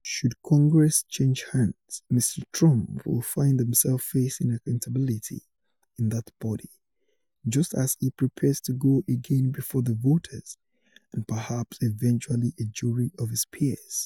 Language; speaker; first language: English; non-native, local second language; Yoruba